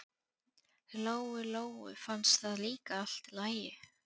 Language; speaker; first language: Icelandic; non-native, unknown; Polish